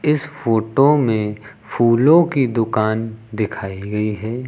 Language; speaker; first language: Hindi; native; Hindi